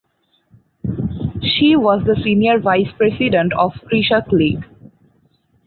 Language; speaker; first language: English; non-native, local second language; Bangla